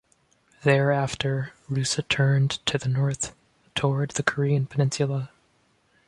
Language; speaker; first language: English; native; English